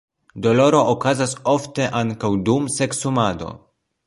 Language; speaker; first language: Esperanto; non-native, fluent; Polish